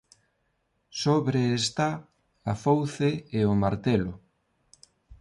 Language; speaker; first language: Galician; non-native, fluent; Spanish